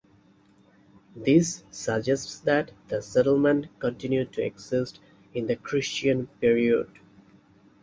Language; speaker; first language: English; non-native, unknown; Bangla